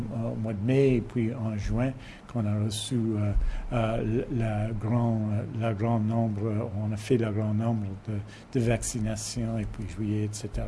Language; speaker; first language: French; non-native, fluent; English